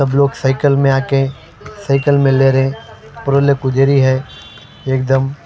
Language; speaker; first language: Hindi; non-native, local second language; Punjabi